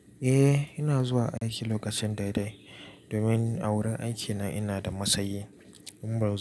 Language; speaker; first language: Hausa; native; Hausa